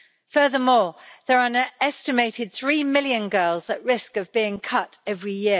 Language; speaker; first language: English; native; English